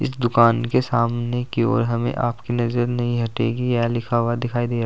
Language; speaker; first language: Hindi; native; Hindi